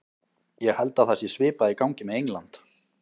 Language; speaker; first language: Icelandic; native; Icelandic